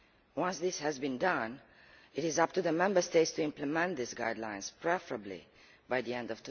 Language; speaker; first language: English; non-native, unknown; Romanian